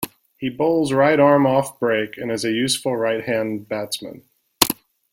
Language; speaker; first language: English; native; English